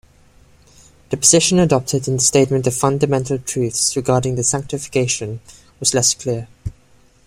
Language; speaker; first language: English; non-native, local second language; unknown